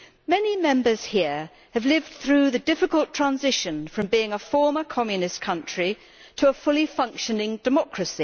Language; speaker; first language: English; native; English